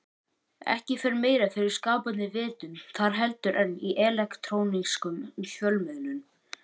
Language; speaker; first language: Icelandic; native; Icelandic